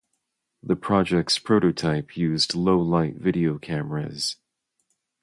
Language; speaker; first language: English; native; English